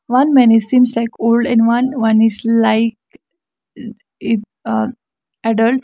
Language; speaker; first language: English; non-native, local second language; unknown